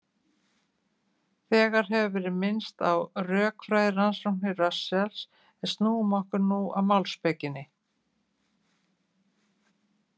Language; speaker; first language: Icelandic; native; Icelandic